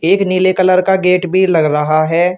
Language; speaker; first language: Hindi; native; Hindi